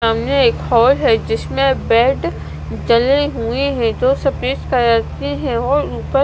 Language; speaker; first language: Hindi; non-native, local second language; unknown